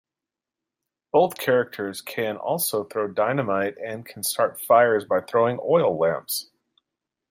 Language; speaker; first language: English; native; English